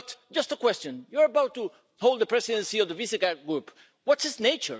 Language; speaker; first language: English; non-native, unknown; Spanish